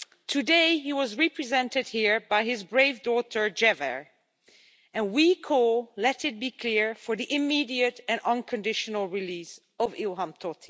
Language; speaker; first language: English; non-native, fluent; Dutch